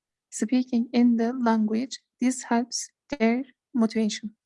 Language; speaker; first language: English; non-native, learner; Turkish